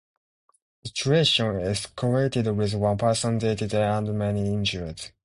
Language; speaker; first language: English; non-native, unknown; Japanese